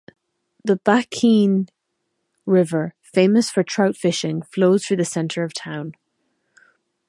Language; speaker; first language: English; native; English